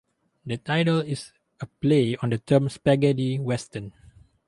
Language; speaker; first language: English; non-native, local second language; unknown